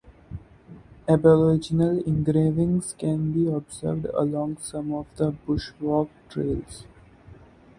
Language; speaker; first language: English; non-native, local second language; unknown